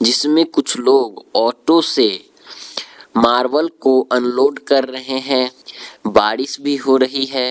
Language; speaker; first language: Hindi; non-native, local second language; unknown